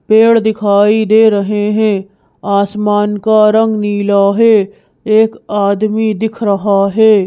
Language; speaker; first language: Hindi; native; Hindi